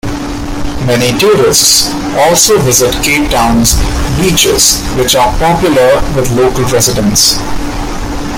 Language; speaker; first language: English; non-native, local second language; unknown